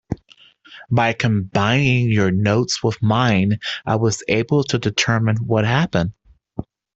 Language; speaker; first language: English; native; English